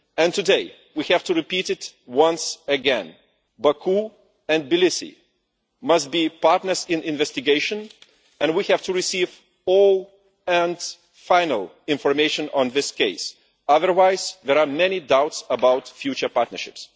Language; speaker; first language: English; non-native, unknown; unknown